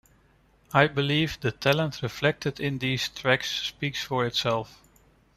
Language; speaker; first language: English; non-native, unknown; Dutch